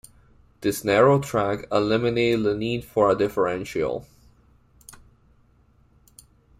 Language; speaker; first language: English; non-native, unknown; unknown